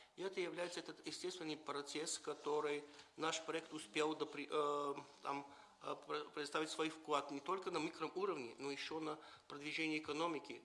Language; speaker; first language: Russian; non-native, related language; Bulgarian